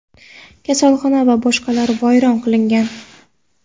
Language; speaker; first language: Uzbek; non-native, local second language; Kara-Kalpak